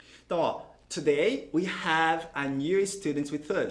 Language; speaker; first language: English; non-native, fluent; Portuguese